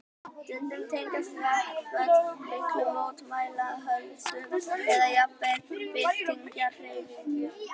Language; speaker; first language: Icelandic; native; Icelandic